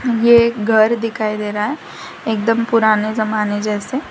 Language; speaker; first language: Hindi; non-native, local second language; Gujarati